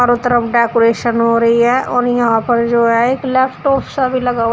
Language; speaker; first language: Hindi; native; Hindi